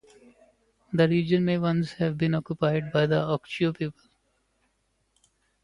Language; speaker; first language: English; non-native, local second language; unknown